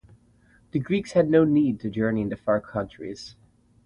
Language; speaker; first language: English; native; English